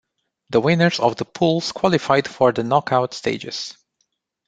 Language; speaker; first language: English; non-native, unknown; Romanian